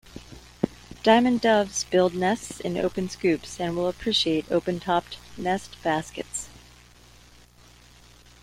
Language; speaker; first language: English; native; English